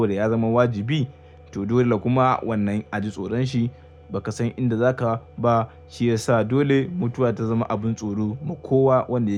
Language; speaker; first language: Hausa; native; Hausa